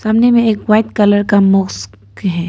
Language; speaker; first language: Hindi; non-native, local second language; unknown